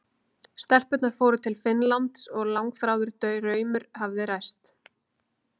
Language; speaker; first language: Icelandic; native; Icelandic